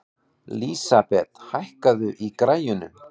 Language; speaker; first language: Icelandic; native; Icelandic